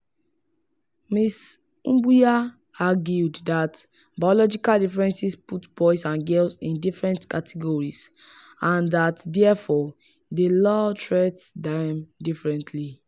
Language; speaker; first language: English; non-native, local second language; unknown